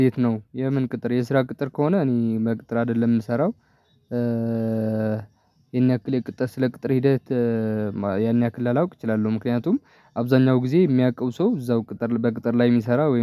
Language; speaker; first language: Amharic; non-native, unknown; Tigrinya